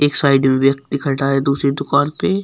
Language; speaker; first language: Hindi; native; Hindi